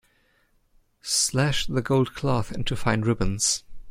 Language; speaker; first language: English; non-native, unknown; German